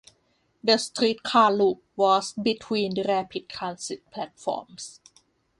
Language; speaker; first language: English; non-native, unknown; Thai